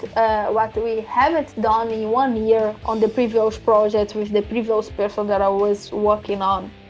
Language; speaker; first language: English; non-native, fluent; Portuguese